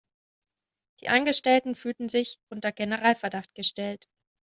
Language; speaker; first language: German; native; German